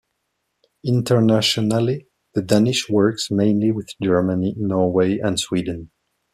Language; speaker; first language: English; non-native, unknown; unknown